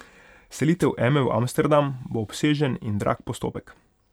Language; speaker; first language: Slovenian; non-native, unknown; Hungarian